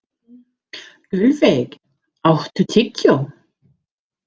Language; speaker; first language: Icelandic; non-native, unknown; English